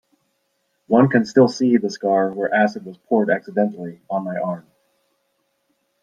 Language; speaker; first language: English; native; English